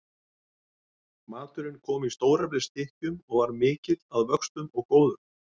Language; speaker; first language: Icelandic; native; Icelandic